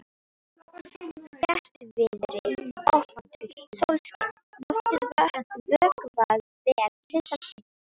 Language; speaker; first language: Icelandic; non-native, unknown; Filipino